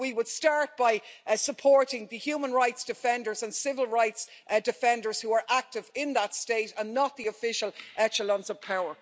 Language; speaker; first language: English; native; English